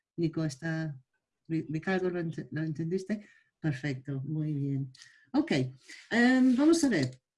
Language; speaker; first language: Spanish; non-native, fluent; English